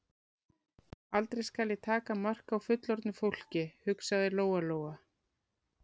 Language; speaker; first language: Icelandic; native; Icelandic